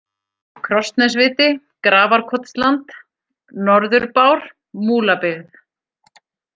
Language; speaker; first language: Icelandic; native; Icelandic